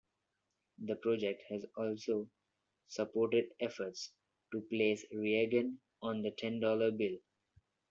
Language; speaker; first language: English; non-native, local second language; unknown